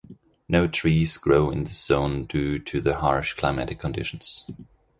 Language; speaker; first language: English; non-native, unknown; German